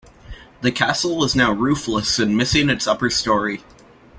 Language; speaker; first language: English; native; English